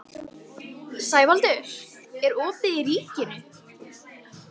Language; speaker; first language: Icelandic; native; Icelandic